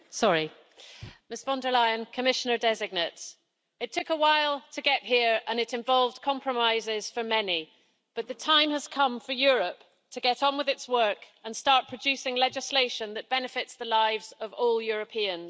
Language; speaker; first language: English; native; English